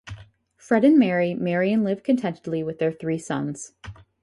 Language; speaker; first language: English; native; English